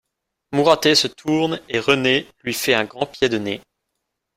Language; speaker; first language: French; non-native, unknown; English